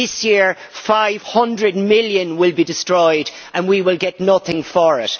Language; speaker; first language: English; native; English